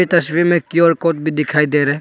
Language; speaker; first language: Hindi; non-native, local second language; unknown